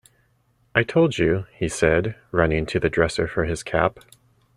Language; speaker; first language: English; native; English